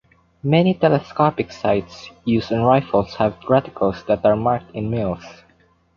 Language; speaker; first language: English; non-native, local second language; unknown